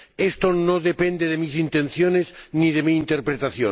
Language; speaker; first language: Spanish; non-native, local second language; Catalan